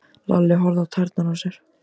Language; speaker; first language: Icelandic; native; Icelandic